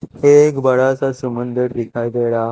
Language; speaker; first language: Hindi; non-native, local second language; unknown